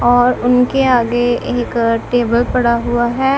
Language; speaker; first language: Hindi; non-native, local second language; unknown